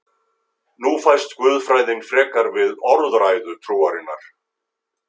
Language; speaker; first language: Icelandic; native; Icelandic